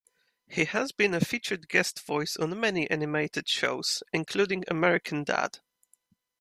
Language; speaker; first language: English; native; English